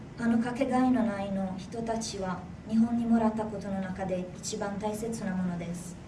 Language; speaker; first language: Japanese; non-native, fluent; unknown